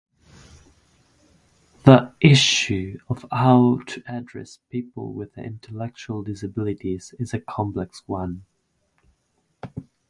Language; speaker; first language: English; non-native, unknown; Italian